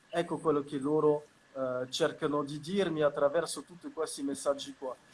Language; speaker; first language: Italian; non-native, fluent; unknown